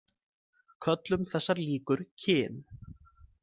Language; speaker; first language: Icelandic; native; Icelandic